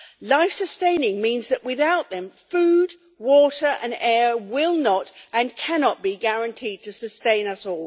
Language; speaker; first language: English; native; English